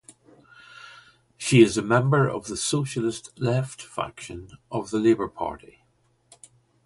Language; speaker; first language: English; native; English